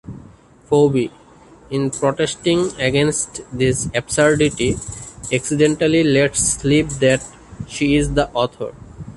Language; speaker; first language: English; non-native, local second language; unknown